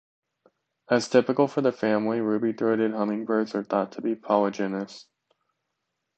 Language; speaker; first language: English; native; English